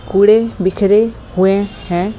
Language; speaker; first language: Hindi; native; Hindi